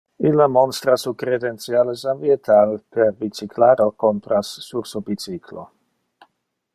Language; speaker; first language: Interlingua; non-native, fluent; Dutch